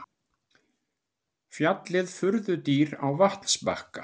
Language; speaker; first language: Icelandic; native; Icelandic